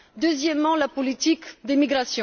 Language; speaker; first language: French; non-native, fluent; Bulgarian